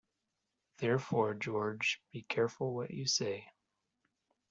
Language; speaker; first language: English; native; English